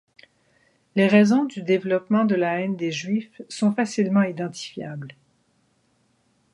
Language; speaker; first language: French; native; French